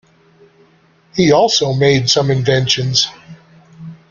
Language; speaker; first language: English; native; English